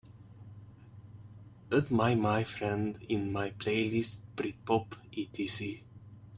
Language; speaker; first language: English; native; English